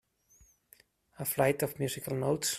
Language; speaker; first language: English; non-native, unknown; German